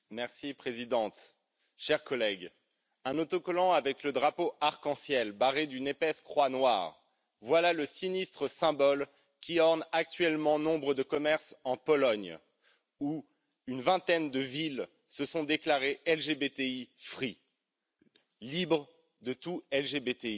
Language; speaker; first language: French; native; French